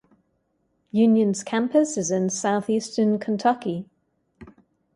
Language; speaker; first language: English; native; English